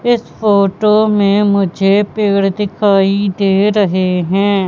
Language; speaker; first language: Hindi; native; Hindi